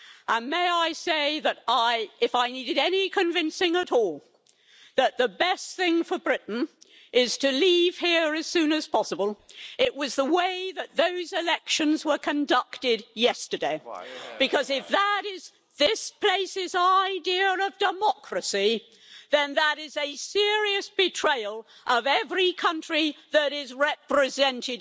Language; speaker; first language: English; native; English